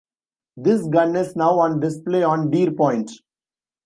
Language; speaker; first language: English; non-native, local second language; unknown